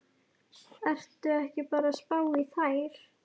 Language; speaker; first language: Icelandic; native; Icelandic